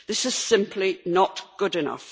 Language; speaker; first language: English; native; English